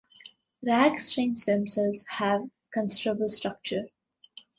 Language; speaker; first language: English; non-native, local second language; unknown